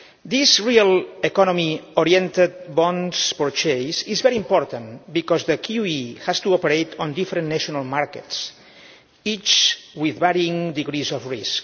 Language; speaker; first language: English; non-native, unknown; Catalan